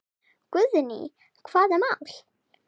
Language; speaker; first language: Icelandic; non-native, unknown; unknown